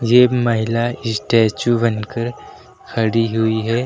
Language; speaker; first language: Hindi; native; Hindi